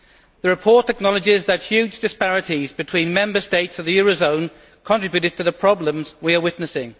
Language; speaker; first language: English; native; English